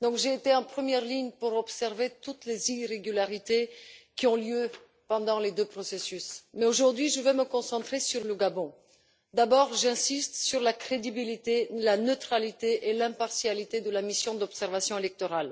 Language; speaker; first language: French; non-native, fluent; Bulgarian